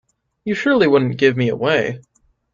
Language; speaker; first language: English; native; English